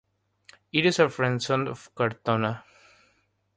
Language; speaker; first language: English; non-native, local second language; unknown